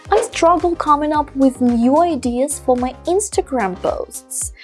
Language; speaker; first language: English; non-native, fluent; Russian